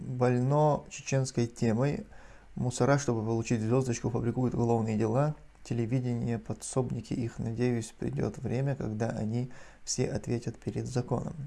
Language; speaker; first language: Russian; non-native, local second language; Chechen